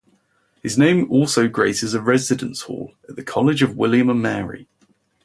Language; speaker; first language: English; native; English